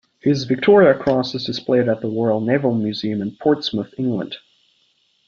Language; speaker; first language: English; native; English